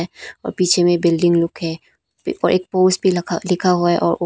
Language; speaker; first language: Hindi; non-native, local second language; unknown